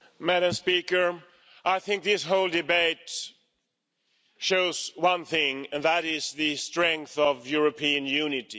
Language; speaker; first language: English; non-native, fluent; Swedish